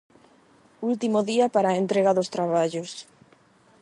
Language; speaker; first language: Galician; non-native, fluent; Spanish